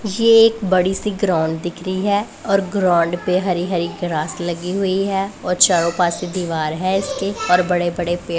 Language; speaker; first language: Hindi; non-native, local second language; Punjabi